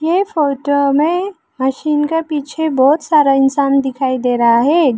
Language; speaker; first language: Hindi; early bilingual, other home language; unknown